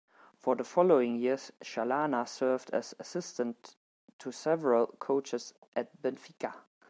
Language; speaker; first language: English; non-native, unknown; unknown